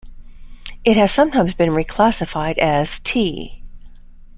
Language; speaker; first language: English; native; English